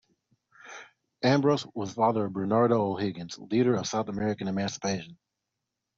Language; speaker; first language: English; non-native, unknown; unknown